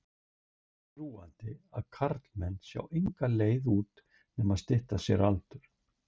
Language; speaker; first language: Icelandic; native; Icelandic